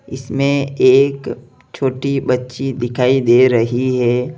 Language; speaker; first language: Hindi; native; Hindi